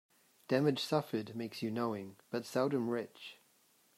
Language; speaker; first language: English; native; English